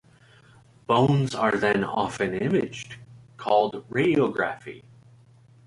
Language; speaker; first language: English; native; English